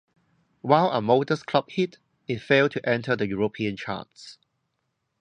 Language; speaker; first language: English; non-native, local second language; Cantonese